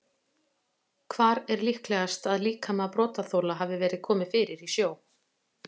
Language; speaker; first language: Icelandic; native; Icelandic